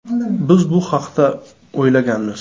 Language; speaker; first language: Uzbek; native; Uzbek